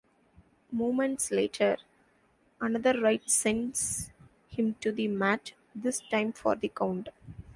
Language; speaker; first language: English; non-native, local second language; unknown